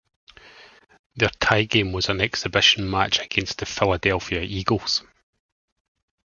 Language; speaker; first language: English; native; English